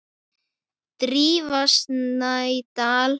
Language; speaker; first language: Icelandic; native; Icelandic